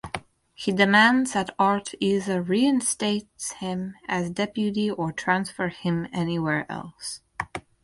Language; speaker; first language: English; non-native, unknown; Russian